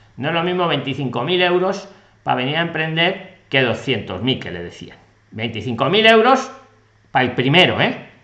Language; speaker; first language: Spanish; native; Spanish